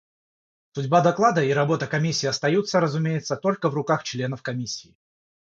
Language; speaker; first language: Russian; non-native, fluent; Georgian